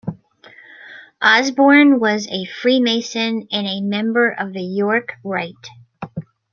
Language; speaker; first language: English; native; English